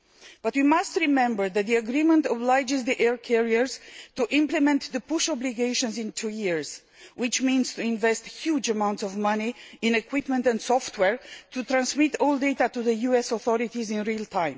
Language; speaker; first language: English; non-native, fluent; Romanian